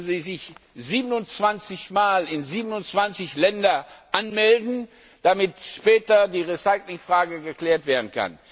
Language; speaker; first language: German; non-native, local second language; Luxembourgish